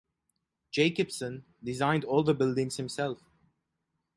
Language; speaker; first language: English; non-native, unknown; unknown